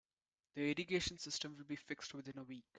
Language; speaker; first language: English; non-native, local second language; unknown